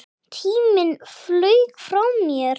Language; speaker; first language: Icelandic; non-native, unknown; English